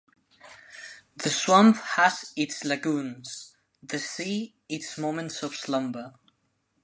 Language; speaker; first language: English; non-native, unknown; Spanish